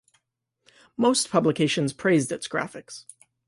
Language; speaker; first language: English; native; English